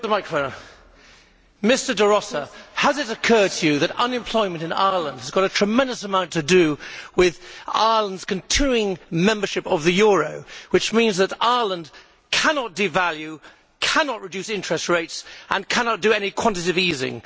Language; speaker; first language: English; native; English